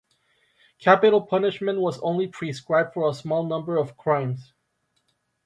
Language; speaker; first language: English; native; English